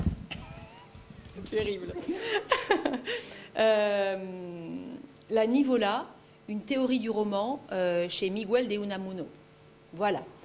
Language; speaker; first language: French; early bilingual, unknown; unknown